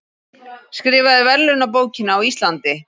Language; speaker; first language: Icelandic; native; Icelandic